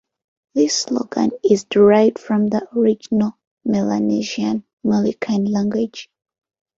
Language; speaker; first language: English; non-native, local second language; Ganda